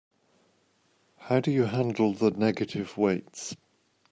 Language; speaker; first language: English; native; English